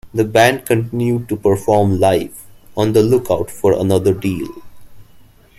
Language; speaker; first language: English; non-native, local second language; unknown